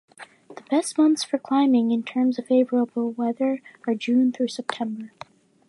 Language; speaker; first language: English; native; English